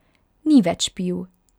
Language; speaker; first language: Slovenian; non-native, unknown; Hungarian